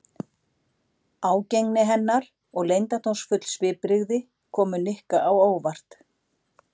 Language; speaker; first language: Icelandic; native; Icelandic